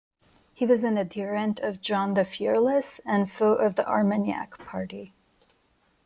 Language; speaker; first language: English; non-native, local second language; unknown